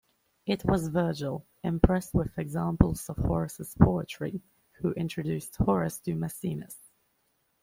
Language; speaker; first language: English; native; English